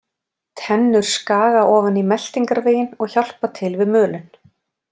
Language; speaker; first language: Icelandic; native; Icelandic